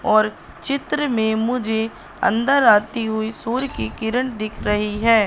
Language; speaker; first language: Hindi; native; Hindi